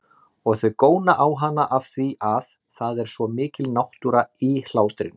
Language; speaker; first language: Icelandic; native; Icelandic